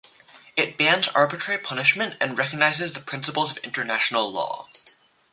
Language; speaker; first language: English; native; English